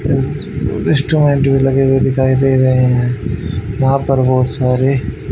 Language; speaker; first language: Hindi; native; Hindi